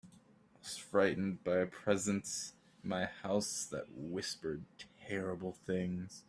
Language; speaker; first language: English; native; English